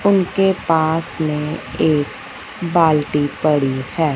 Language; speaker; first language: Hindi; non-native, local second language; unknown